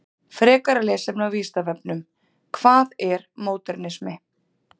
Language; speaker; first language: Icelandic; native; Icelandic